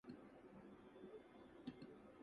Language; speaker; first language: English; non-native, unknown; Japanese